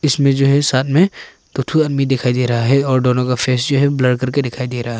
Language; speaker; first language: Hindi; non-native, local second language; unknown